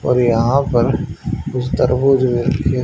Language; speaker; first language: Hindi; native; Hindi